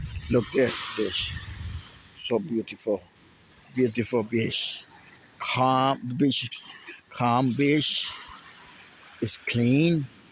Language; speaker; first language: English; non-native, learner; Spanish